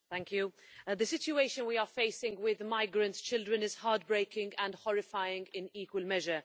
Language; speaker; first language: English; non-native, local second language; Maltese